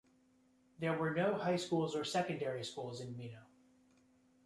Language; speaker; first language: English; native; English